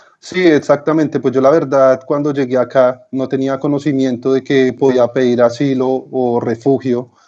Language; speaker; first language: Spanish; native; Spanish